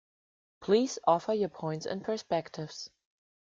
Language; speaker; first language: English; non-native, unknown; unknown